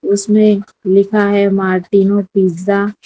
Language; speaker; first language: Hindi; non-native, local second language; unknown